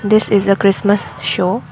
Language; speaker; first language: English; non-native, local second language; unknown